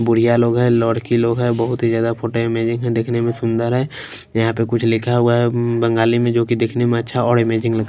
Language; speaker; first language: Hindi; non-native, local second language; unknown